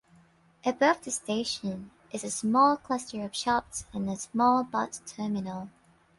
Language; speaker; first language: English; non-native, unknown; Thai